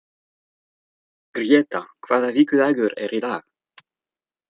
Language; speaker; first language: Icelandic; non-native, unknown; French